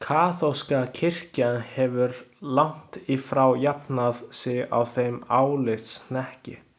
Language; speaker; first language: Icelandic; non-native, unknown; Chinese